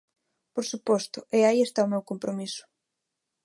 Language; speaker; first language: Galician; non-native, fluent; Spanish